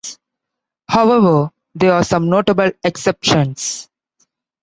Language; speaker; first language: English; non-native, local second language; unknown